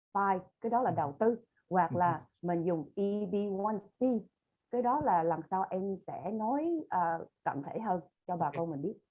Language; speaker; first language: Vietnamese; early bilingual, other home language; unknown